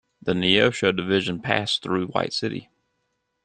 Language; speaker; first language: English; native; English